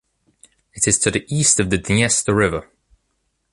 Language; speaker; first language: English; native; English